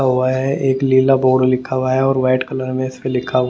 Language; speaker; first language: Hindi; native; Hindi